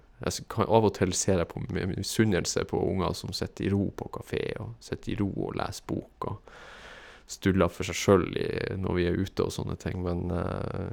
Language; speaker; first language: Norwegian; native; Norwegian